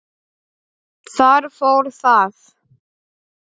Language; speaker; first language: Icelandic; non-native, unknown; Polish